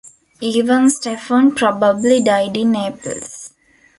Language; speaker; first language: English; non-native, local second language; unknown